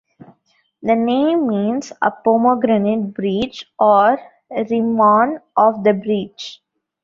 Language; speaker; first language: English; non-native, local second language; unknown